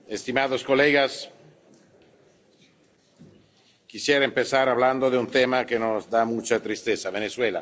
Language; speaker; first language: Spanish; non-native, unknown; Italian